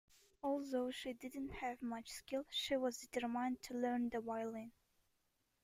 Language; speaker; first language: English; non-native, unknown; Kyrgyz